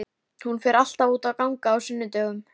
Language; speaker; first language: Icelandic; native; Icelandic